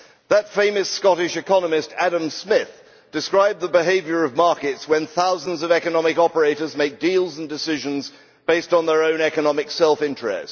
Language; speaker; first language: English; native; English